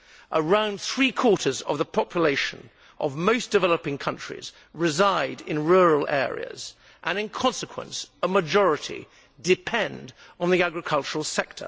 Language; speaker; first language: English; native; English